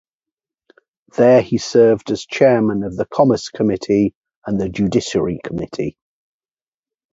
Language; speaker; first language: English; native; English